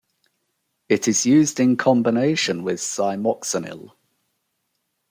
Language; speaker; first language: English; native; English